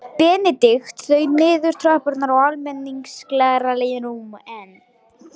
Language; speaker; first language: Icelandic; non-native, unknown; Lithuanian